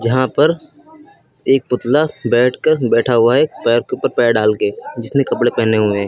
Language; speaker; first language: Hindi; native; Hindi